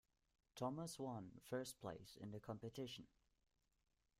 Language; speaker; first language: English; non-native, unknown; German